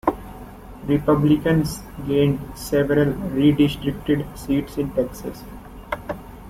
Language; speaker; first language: English; non-native, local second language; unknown